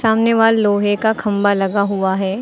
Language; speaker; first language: Hindi; native; Hindi